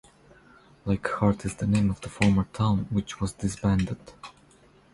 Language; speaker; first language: English; non-native, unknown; Croatian